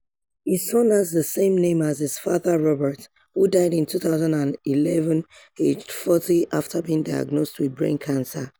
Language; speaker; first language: English; non-native, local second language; Yoruba